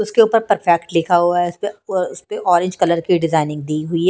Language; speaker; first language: Hindi; non-native, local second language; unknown